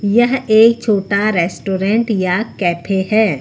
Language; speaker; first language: Hindi; native; Hindi